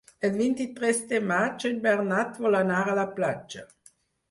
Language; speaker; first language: Catalan; non-native, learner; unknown